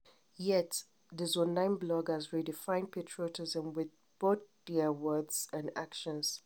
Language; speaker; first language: English; non-native, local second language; Hausa